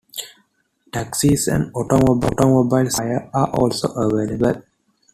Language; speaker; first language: English; non-native, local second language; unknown